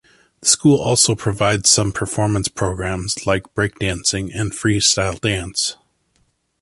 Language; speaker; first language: English; native; English